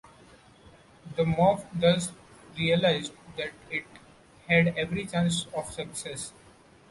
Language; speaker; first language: English; non-native, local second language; Marathi